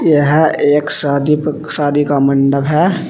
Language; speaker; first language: Hindi; native; Hindi